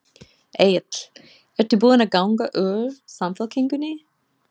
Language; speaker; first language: Icelandic; non-native, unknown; English